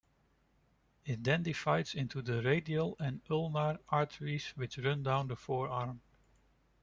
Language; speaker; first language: English; non-native, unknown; Dutch